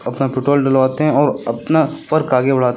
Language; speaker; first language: Hindi; native; Hindi